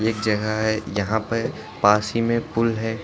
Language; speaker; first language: Hindi; native; Hindi